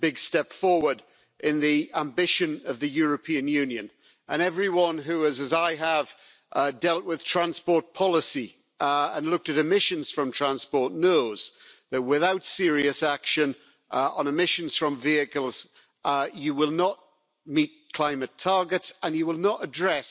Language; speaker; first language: English; native; English